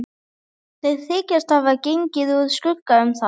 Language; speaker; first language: Icelandic; native; Icelandic